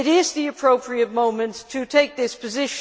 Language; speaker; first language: English; non-native, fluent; Dutch